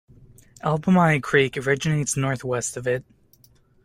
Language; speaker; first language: English; native; English